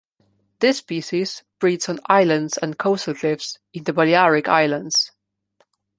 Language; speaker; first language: English; non-native, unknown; Slovenian